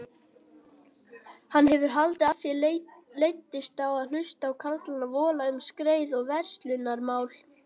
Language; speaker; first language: Icelandic; native; Icelandic